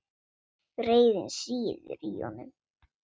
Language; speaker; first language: Icelandic; non-native, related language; Swedish